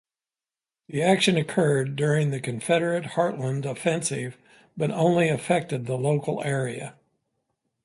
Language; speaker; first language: English; native; English